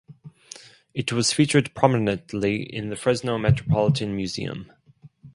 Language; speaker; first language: English; non-native, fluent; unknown